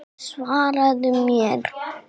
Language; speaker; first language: Icelandic; non-native, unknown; English